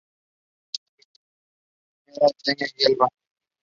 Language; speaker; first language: English; non-native, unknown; Spanish